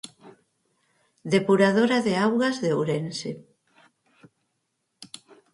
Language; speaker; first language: Galician; native; Galician